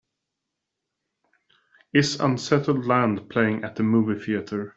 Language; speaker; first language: English; native; English